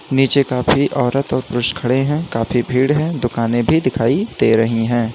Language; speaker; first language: Hindi; native; Hindi